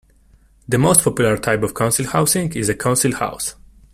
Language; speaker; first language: English; non-native, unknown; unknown